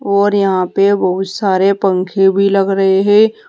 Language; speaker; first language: Hindi; native; Hindi